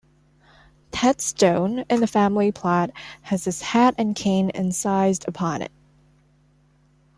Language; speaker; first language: English; non-native, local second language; Cantonese